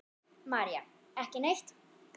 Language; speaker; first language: Icelandic; non-native, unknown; German